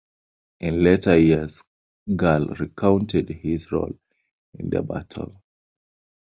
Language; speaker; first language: English; non-native, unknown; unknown